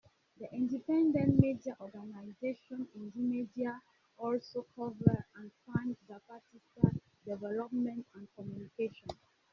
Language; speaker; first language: English; non-native, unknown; French